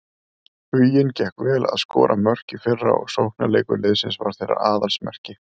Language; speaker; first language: Icelandic; native; Icelandic